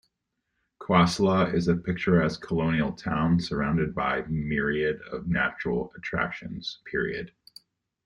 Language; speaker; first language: English; native; English